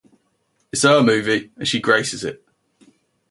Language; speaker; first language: English; native; English